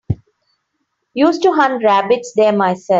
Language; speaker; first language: English; non-native, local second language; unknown